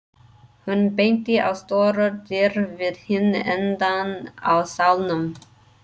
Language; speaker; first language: Icelandic; non-native, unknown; English